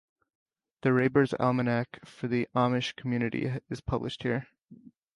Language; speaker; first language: English; native; English